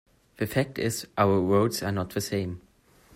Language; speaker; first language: English; non-native, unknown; German